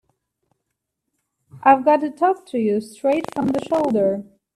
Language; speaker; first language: English; native; English